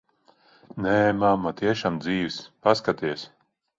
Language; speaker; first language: Latvian; non-native, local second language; Russian